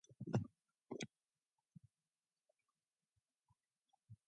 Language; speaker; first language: English; non-native, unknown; Mongolian